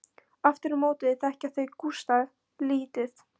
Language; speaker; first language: Icelandic; non-native, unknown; Polish